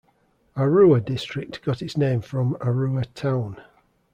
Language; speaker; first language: English; native; English